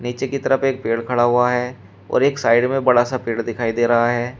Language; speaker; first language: Hindi; native; Hindi